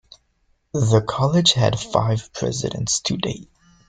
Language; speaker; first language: English; native; English